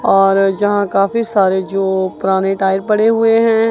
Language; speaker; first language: Hindi; non-native, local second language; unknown